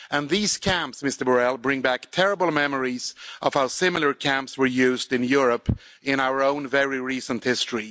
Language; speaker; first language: English; non-native, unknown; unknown